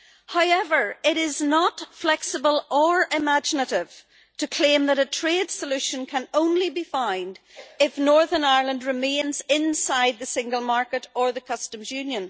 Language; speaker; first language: English; native; English